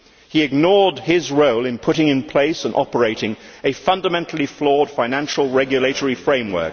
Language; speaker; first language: English; native; English